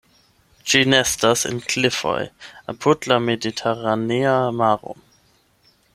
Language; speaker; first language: Esperanto; non-native, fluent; German